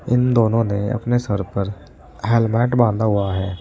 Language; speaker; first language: Hindi; native; Hindi